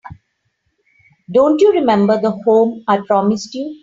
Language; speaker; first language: English; non-native, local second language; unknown